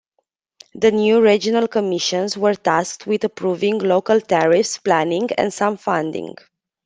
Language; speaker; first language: English; non-native, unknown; Romanian